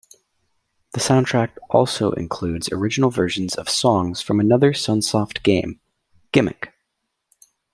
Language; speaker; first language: English; native; English